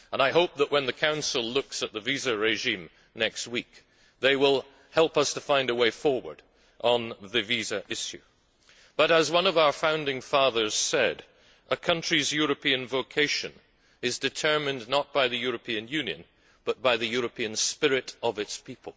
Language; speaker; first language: English; native; English